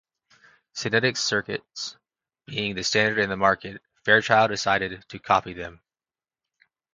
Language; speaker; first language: English; native; English